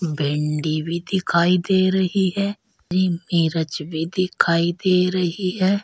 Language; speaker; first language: Hindi; native; Hindi